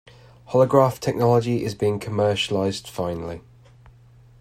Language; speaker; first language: English; native; English